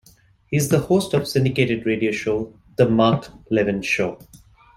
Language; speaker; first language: English; non-native, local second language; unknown